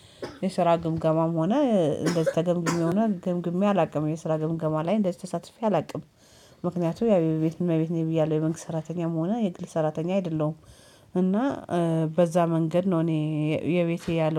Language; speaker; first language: Amharic; native; Amharic